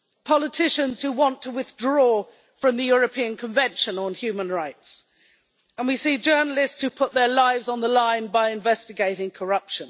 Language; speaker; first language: English; native; English